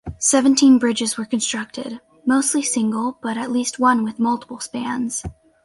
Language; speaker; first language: English; native; English